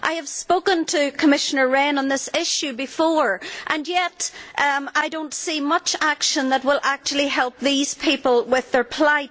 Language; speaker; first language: English; native; English